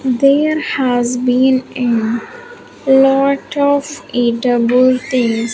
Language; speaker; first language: English; non-native, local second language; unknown